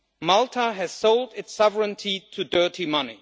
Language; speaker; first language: English; non-native, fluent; German